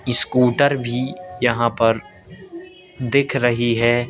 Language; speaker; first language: Hindi; native; Hindi